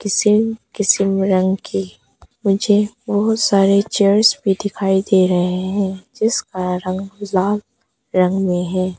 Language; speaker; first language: Hindi; early bilingual, other home language; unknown